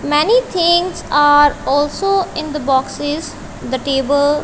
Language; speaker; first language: English; non-native, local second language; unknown